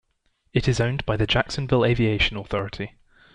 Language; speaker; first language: English; native; English